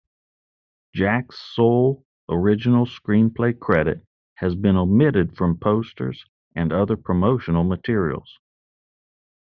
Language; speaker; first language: English; native; English